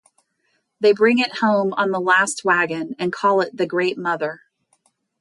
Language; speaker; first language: English; native; English